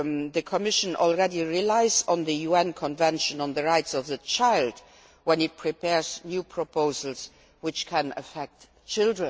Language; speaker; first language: English; non-native, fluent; Luxembourgish